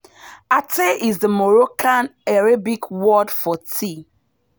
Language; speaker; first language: English; non-native, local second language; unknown